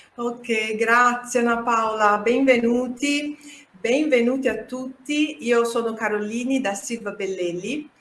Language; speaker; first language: Italian; non-native, fluent; Portuguese